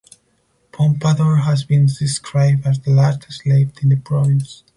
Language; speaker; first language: English; non-native, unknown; Spanish